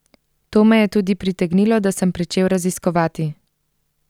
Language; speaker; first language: Slovenian; native; Slovenian